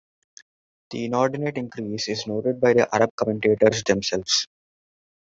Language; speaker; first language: English; non-native, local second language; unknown